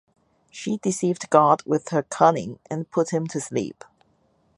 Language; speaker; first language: English; non-native, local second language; Cantonese